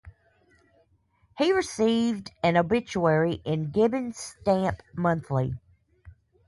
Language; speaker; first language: English; native; English